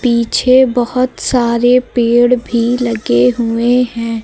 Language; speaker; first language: Hindi; native; Hindi